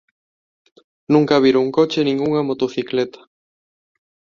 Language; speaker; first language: Galician; non-native, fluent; Spanish